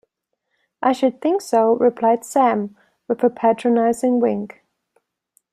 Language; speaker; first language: English; non-native, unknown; German